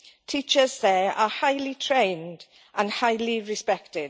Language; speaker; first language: English; native; English